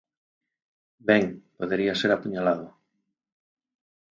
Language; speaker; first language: Galician; native; Galician